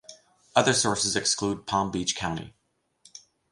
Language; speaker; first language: English; native; English